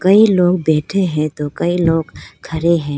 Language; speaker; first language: Hindi; non-native, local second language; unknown